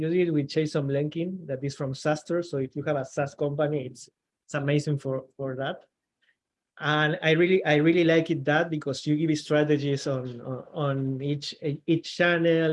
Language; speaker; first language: English; non-native, fluent; Spanish